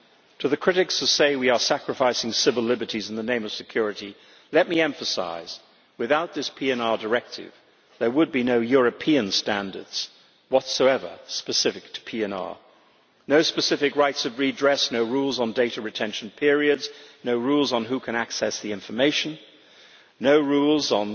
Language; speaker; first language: English; native; English